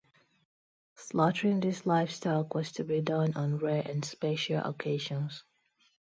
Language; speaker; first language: English; non-native, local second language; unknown